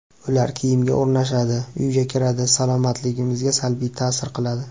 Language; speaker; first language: Uzbek; native; Uzbek